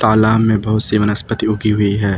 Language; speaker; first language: Hindi; native; Hindi